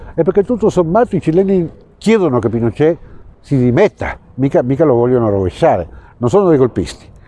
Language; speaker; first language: Italian; non-native, fluent; Spanish